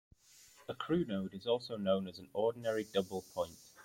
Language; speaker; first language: English; native; English